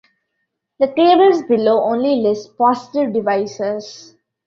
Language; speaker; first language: English; non-native, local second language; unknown